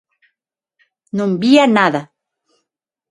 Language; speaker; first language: Galician; non-native, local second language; Spanish